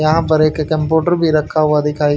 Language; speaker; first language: Hindi; native; Hindi